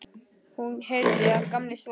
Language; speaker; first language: Icelandic; native; Icelandic